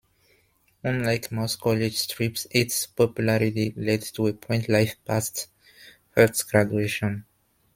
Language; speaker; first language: English; non-native, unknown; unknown